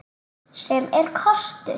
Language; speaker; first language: Icelandic; native; Icelandic